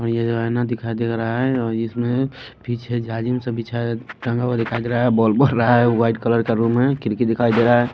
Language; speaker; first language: Hindi; non-native, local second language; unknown